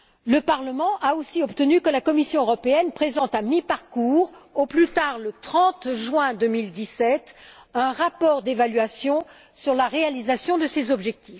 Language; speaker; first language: French; native; French